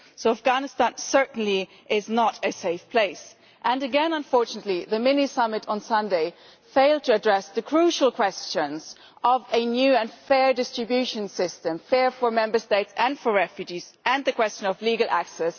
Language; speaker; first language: English; non-native, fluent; German